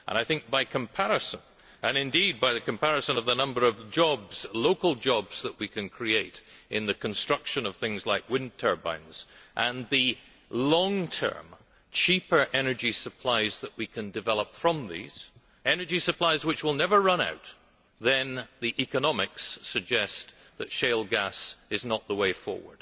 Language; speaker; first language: English; native; English